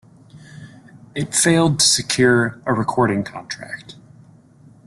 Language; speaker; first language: English; native; English